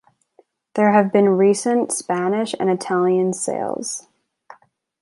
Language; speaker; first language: English; native; English